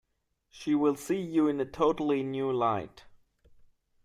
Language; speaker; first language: English; non-native, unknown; German